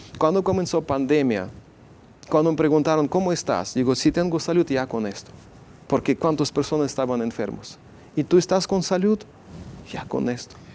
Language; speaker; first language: Spanish; non-native, fluent; Ukrainian